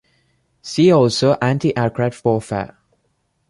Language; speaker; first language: English; non-native, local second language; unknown